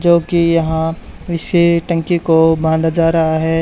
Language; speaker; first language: Hindi; native; Hindi